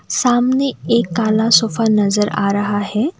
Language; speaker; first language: Hindi; non-native, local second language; Assamese